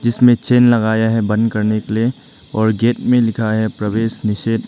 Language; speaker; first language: Hindi; non-native, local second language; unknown